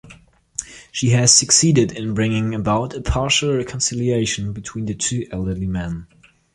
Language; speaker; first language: English; non-native, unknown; German